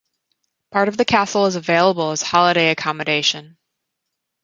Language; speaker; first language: English; native; English